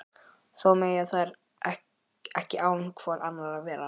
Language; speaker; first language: Icelandic; native; Icelandic